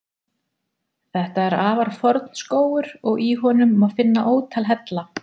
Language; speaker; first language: Icelandic; native; Icelandic